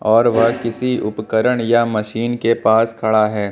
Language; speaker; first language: Hindi; native; Hindi